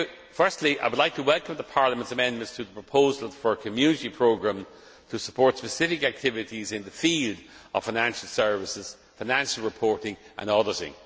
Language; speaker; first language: English; non-native, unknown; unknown